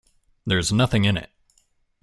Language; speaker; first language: English; native; English